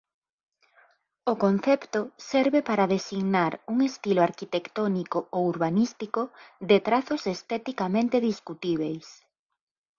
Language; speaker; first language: Galician; native; Galician